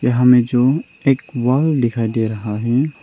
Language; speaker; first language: Hindi; non-native, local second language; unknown